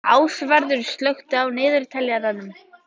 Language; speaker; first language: Icelandic; native; Icelandic